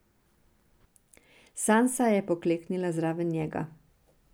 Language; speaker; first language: Slovenian; non-native, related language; Serbian